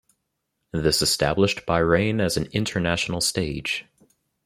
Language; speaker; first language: English; native; English